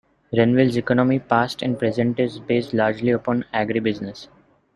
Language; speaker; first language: English; non-native, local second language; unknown